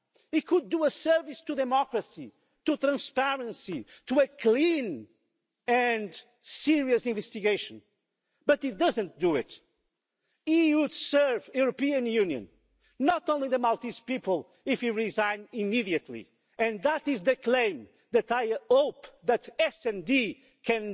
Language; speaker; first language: English; non-native, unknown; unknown